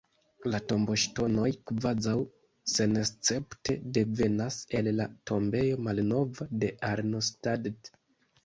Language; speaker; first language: Esperanto; non-native, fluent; Kinyarwanda